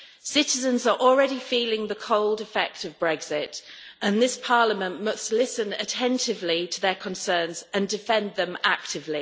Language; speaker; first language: English; native; English